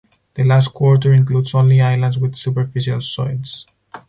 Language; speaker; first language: English; non-native, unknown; Spanish